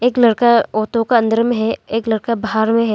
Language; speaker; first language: Hindi; non-native, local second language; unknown